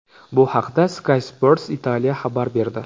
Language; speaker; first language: Uzbek; native; Uzbek